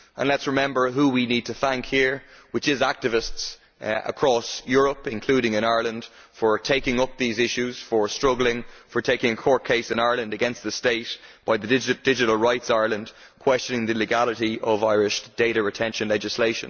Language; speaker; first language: English; native; English